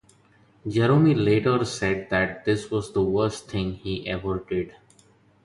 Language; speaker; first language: English; non-native, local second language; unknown